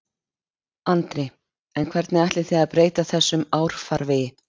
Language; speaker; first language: Icelandic; native; Icelandic